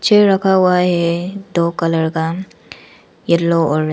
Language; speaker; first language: Hindi; non-native, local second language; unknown